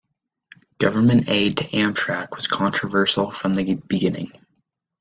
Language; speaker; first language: English; native; English